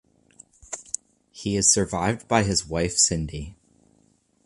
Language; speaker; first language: English; native; English